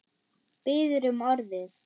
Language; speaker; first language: Icelandic; non-native, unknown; German